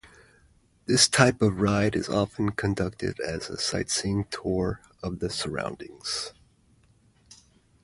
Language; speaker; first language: English; native; English